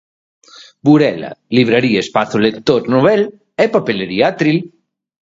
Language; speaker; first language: Galician; native; Galician